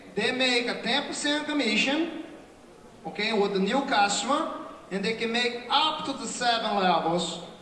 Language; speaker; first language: English; non-native, fluent; Portuguese